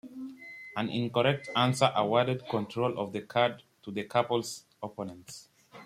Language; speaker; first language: English; native; English